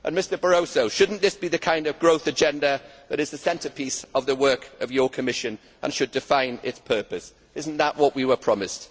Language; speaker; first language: English; native; English